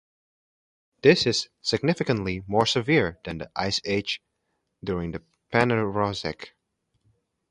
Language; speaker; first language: English; non-native, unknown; Indonesian